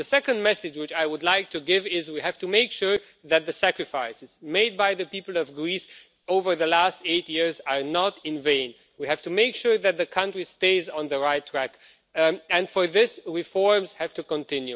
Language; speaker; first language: English; non-native, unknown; Romanian